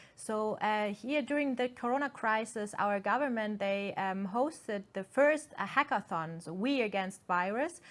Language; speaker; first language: English; non-native, fluent; German